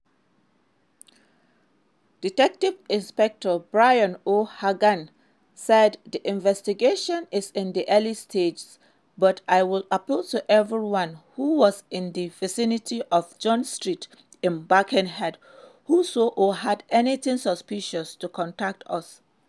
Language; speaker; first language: English; non-native, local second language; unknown